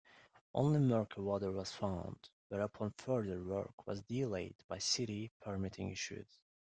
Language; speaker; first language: English; non-native, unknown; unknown